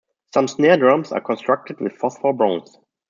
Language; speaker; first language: English; non-native, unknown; German